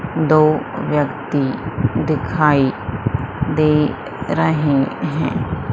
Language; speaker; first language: Hindi; native; Hindi